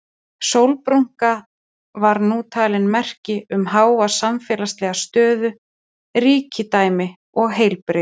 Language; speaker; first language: Icelandic; native; Icelandic